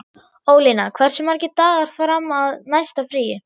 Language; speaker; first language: Icelandic; non-native, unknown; German